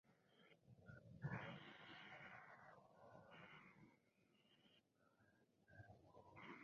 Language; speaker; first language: English; non-native, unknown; Spanish